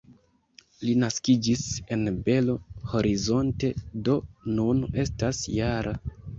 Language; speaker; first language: Esperanto; non-native, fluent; Kinyarwanda